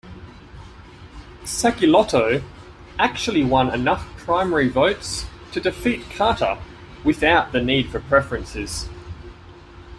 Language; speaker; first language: English; native; English